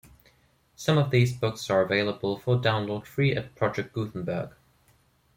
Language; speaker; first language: English; non-native, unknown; German